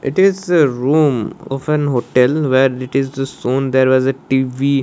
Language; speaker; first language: English; non-native, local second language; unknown